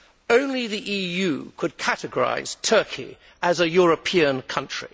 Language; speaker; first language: English; native; English